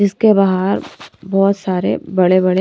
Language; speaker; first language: Hindi; non-native, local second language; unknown